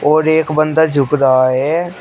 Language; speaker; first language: Hindi; native; Hindi